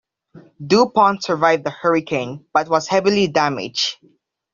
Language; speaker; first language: English; non-native, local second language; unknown